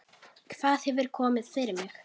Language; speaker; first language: Icelandic; native; Icelandic